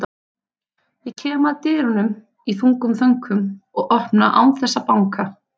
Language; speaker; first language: Icelandic; native; Icelandic